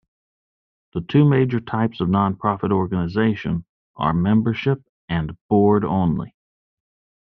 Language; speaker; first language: English; native; English